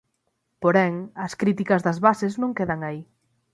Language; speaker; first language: Galician; native; Galician